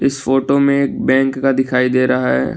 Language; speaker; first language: Hindi; non-native, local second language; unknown